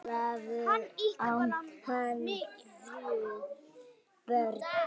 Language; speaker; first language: Icelandic; native; Icelandic